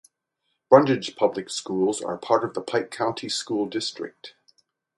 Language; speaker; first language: English; native; English